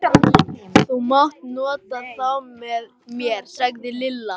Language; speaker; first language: Icelandic; non-native, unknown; Lithuanian